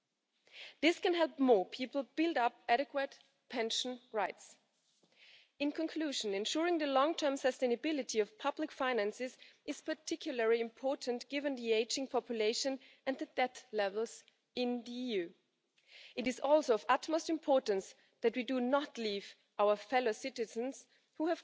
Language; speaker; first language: English; non-native, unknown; Portuguese